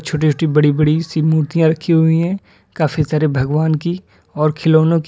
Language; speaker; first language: Hindi; native; Hindi